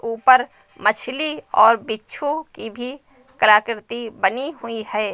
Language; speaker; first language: Hindi; native; Hindi